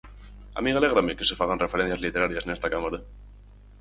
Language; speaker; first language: Galician; native; Galician